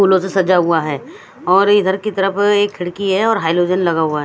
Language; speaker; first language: Hindi; non-native, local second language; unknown